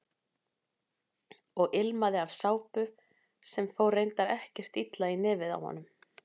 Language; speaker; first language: Icelandic; native; Icelandic